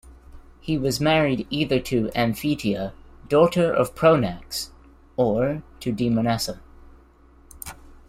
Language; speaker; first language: English; native; English